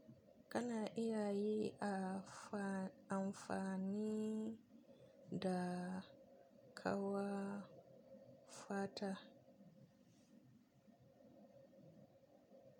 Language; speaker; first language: Hausa; native; Hausa